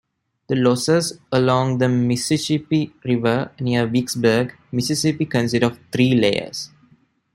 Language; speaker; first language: English; non-native, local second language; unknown